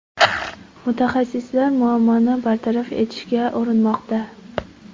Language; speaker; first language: Uzbek; non-native, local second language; Kara-Kalpak